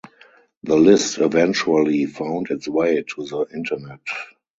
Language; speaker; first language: English; non-native, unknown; German